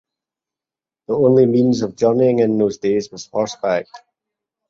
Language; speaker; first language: English; native; English